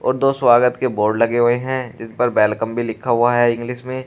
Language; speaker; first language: Hindi; native; Hindi